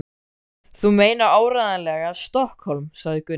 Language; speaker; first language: Icelandic; native; Icelandic